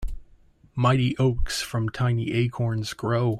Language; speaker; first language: English; native; English